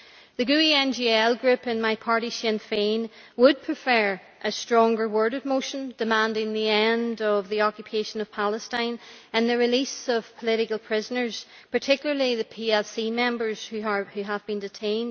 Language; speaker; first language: English; native; English